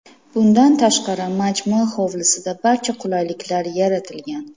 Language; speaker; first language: Uzbek; native; Uzbek